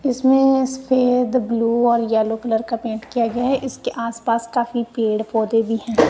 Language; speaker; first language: Hindi; non-native, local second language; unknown